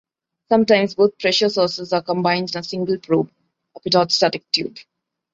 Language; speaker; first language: English; non-native, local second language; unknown